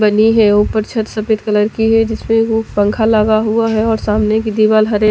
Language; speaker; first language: Hindi; non-native, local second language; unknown